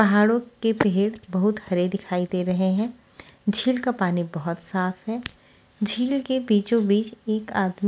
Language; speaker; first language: Hindi; native; Hindi